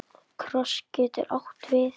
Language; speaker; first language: Icelandic; native; Icelandic